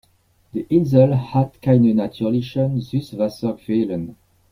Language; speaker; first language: German; non-native, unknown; French